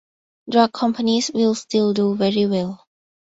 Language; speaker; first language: English; non-native, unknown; Thai